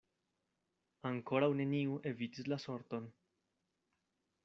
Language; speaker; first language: Esperanto; non-native, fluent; Spanish